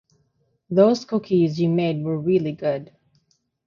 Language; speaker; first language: English; non-native, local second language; Filipino